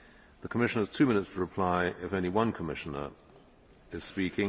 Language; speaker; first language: English; native; English